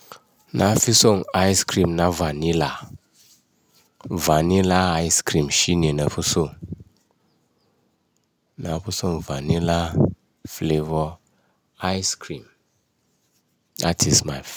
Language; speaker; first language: Hausa; non-native, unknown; Yoruba